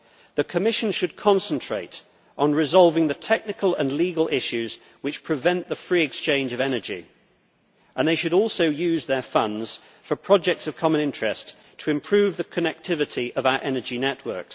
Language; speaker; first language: English; native; English